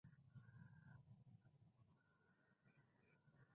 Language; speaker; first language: English; non-native, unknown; Spanish